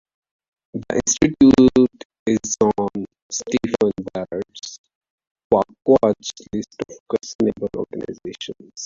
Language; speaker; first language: English; non-native, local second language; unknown